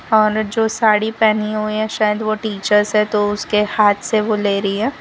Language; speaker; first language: Hindi; non-native, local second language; Gujarati